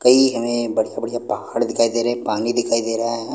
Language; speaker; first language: Hindi; non-native, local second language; Punjabi